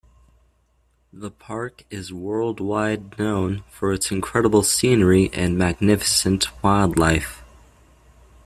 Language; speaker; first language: English; native; English